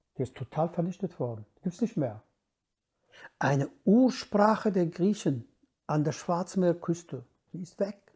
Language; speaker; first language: German; non-native, fluent; Kurdish